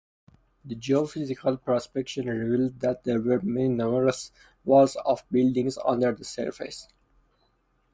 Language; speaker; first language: English; non-native, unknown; Persian